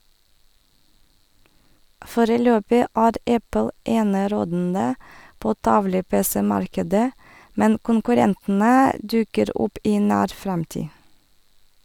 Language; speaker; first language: Norwegian; non-native, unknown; Russian